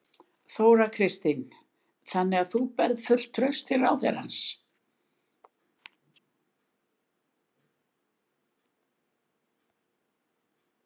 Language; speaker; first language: Icelandic; native; Icelandic